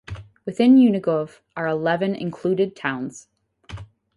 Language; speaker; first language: English; native; English